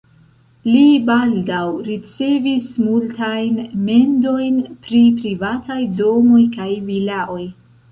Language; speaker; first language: Esperanto; non-native, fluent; Central Kurdish